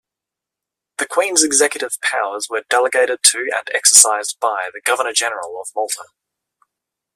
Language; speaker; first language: English; native; English